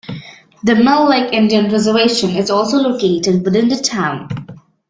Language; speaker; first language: English; native; English